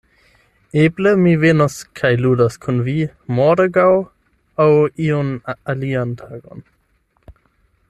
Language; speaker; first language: Esperanto; non-native, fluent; German